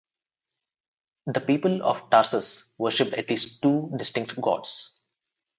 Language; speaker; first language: English; non-native, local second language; Telugu